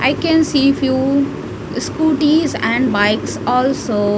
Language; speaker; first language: English; non-native, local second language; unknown